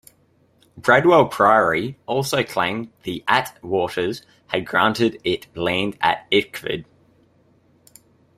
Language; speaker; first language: English; native; English